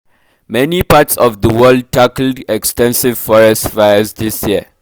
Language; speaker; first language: English; non-native, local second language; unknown